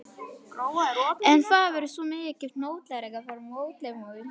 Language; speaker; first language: Icelandic; non-native, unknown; Polish